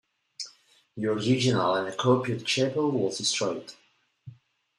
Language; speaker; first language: English; non-native, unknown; Spanish